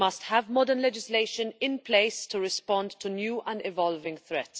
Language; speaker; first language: English; non-native, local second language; Maltese